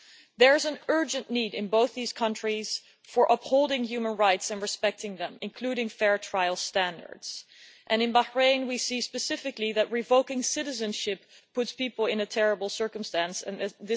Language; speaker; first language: English; non-native, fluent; Dutch